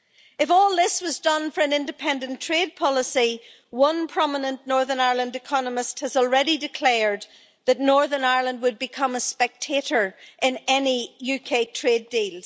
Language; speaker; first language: English; native; English